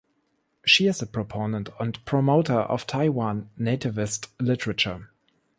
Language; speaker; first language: English; non-native, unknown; German